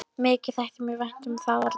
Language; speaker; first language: Icelandic; non-native, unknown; Polish